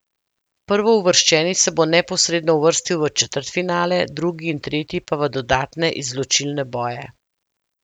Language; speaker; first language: Slovenian; native; Slovenian